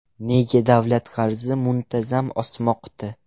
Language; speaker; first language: Uzbek; non-native, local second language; Russian